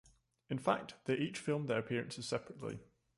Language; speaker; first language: English; native; English